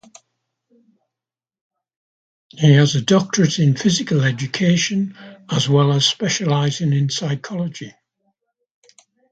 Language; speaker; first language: English; native; English